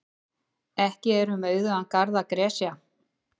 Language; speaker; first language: Icelandic; native; Icelandic